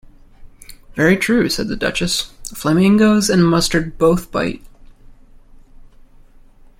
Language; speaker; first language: English; native; English